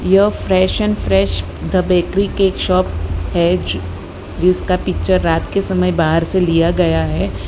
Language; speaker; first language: Hindi; non-native, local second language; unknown